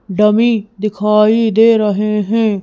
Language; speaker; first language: Hindi; native; Hindi